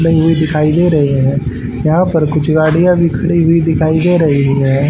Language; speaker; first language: Hindi; native; Hindi